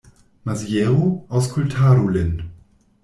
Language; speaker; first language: Esperanto; non-native, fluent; German